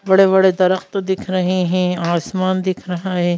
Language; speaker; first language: Hindi; native; Hindi